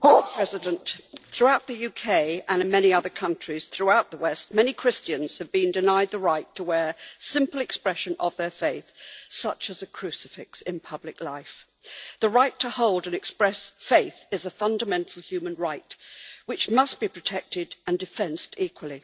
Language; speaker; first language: English; native; English